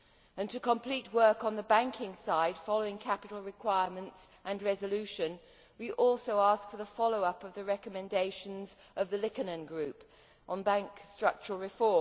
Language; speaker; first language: English; native; English